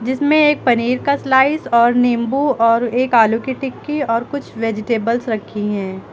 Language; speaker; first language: Hindi; native; Hindi